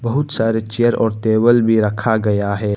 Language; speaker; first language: Hindi; non-native, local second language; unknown